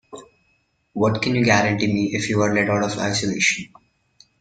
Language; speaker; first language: English; non-native, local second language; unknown